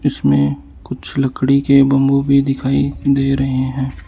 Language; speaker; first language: Hindi; non-native, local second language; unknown